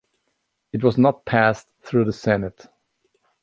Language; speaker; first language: English; non-native, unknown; German